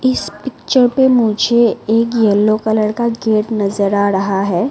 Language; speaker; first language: Hindi; non-native, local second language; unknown